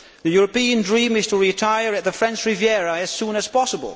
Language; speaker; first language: English; non-native, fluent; Dutch